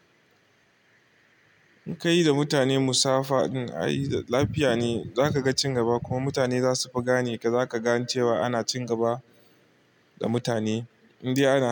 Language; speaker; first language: Hausa; non-native, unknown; Igbo